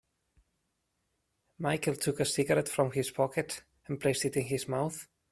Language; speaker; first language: English; non-native, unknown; German